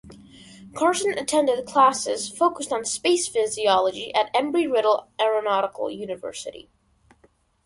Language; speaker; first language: English; non-native, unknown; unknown